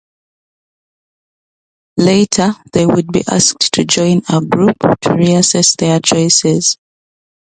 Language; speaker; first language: English; non-native, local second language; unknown